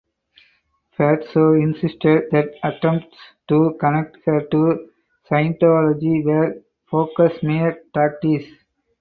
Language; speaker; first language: English; non-native, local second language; Tamil